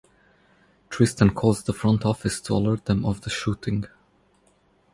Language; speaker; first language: English; non-native, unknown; Croatian